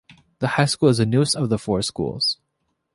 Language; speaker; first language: English; native; English